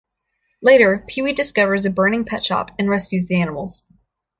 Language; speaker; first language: English; native; English